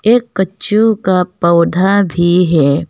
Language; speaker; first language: Hindi; non-native, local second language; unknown